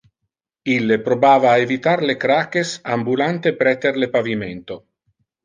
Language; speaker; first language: Interlingua; non-native, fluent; Italian